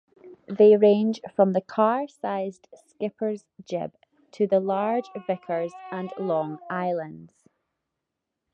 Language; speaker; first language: English; native; English